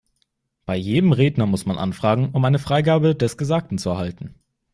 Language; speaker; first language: German; native; German